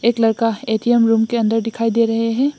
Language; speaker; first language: Hindi; non-native, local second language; Bangla